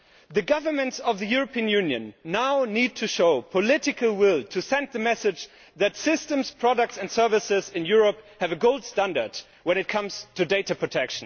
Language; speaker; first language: English; non-native, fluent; German